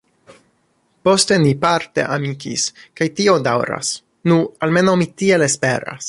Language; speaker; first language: Esperanto; non-native, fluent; English